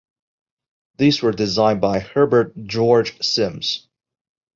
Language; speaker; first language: English; non-native, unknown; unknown